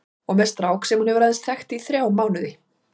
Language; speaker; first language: Icelandic; native; Icelandic